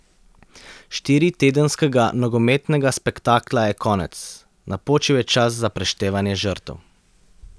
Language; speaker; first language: Slovenian; native; Slovenian